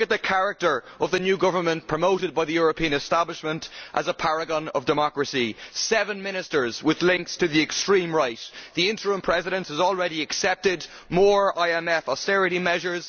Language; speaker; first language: English; native; English